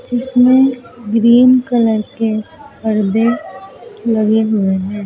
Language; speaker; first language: Hindi; native; Hindi